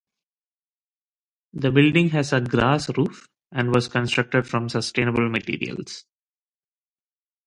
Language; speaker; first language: English; non-native, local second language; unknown